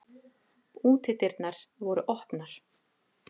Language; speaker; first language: Icelandic; native; Icelandic